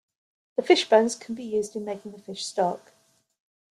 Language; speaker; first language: English; native; English